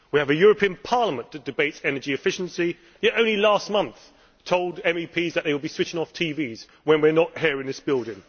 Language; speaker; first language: English; native; English